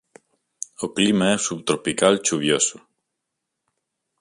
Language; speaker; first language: Galician; native; Galician